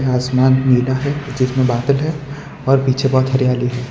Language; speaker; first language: Hindi; non-native, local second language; Gujarati